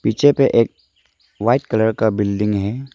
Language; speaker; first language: Hindi; early bilingual, other home language; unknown